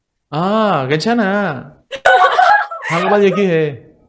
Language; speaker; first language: Korean; non-native, learner; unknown